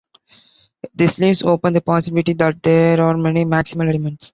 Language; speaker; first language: English; non-native, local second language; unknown